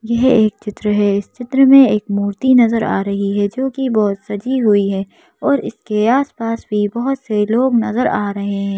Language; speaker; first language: Hindi; native; Hindi